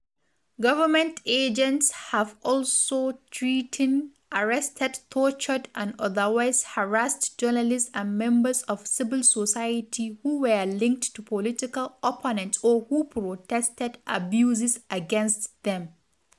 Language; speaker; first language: English; non-native, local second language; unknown